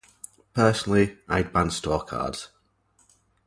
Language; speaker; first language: English; native; English